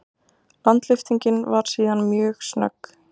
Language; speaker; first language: Icelandic; native; Icelandic